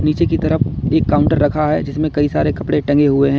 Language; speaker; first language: Hindi; native; Hindi